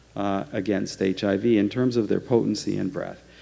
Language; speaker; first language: English; native; English